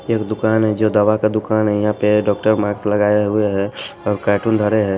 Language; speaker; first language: Hindi; non-native, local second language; Bhojpuri